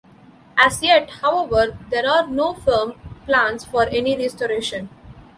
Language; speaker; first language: English; non-native, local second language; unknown